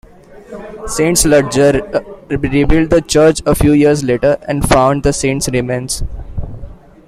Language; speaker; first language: English; non-native, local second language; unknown